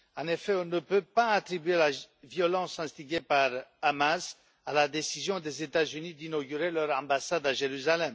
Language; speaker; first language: French; non-native, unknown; Romanian